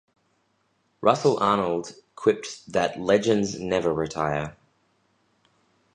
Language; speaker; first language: English; native; English